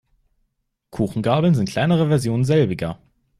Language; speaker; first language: German; native; German